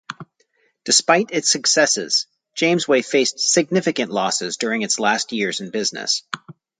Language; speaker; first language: English; native; English